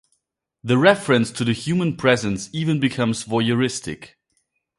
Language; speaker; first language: English; non-native, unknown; German